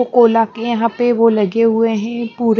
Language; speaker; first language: Hindi; non-native, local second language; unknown